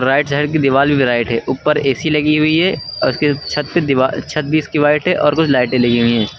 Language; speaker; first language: Hindi; native; Hindi